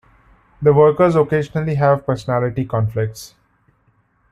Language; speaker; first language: English; non-native, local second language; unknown